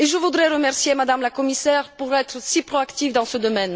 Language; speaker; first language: French; non-native, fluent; Bulgarian